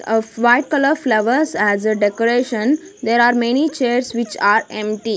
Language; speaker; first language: English; non-native, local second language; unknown